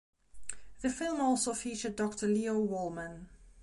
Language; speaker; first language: English; non-native, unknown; Belarusian